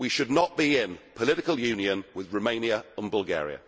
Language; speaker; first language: English; native; English